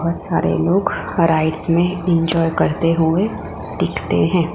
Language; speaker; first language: Hindi; non-native, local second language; Gujarati